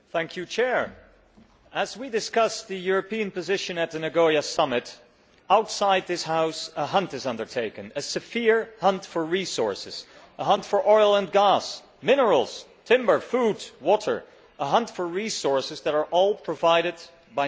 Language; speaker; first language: English; non-native, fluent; Dutch